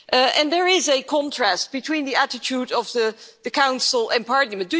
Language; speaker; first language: English; non-native, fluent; Dutch